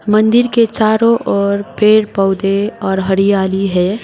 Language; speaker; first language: Hindi; non-native, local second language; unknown